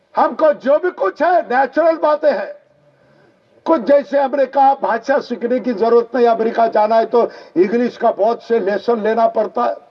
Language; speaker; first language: Hindi; non-native, local second language; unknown